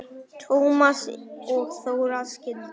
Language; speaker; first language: Icelandic; non-native, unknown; Vietnamese